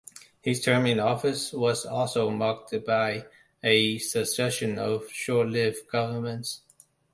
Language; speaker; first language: English; non-native, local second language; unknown